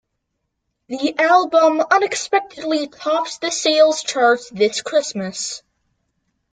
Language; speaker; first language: English; native; English